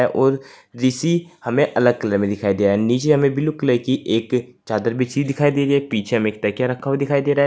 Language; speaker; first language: Hindi; native; Hindi